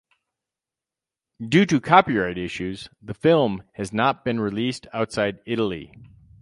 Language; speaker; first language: English; native; English